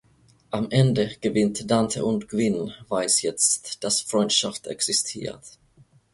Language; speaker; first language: German; non-native, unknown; Finnish